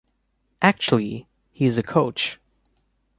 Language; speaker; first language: English; native; English